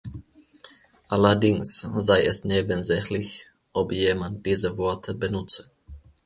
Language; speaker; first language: German; non-native, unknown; Finnish